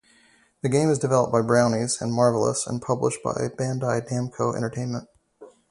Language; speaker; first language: English; native; English